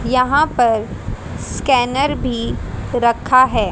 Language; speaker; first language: Hindi; native; Hindi